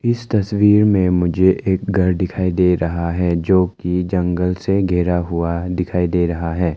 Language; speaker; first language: Hindi; non-native, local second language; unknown